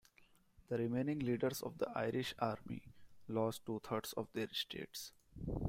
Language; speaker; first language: English; non-native, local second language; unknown